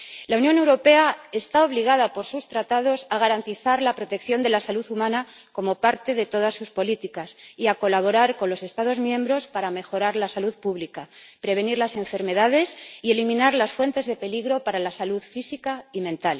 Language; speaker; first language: Spanish; native; Spanish